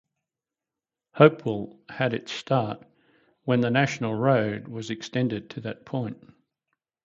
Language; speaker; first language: English; native; English